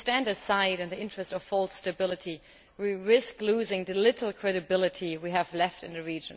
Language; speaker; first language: English; non-native, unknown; German